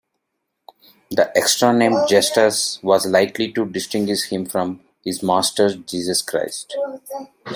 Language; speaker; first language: English; non-native, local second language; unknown